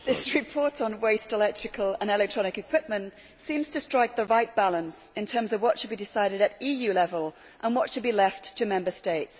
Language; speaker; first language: English; native; English